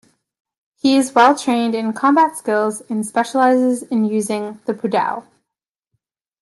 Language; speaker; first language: English; native; English